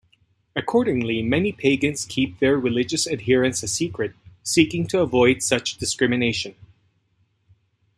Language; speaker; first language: English; native; English